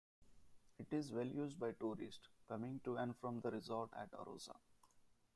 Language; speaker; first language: English; non-native, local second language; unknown